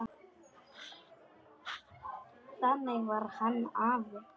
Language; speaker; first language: Icelandic; non-native, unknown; Polish